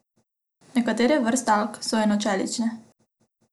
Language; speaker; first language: Slovenian; non-native, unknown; Macedonian